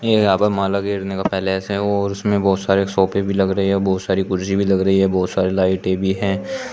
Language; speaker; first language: Hindi; native; Hindi